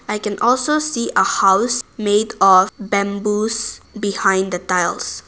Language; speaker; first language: English; non-native, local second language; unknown